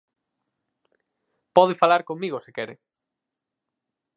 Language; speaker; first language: Galician; native; Galician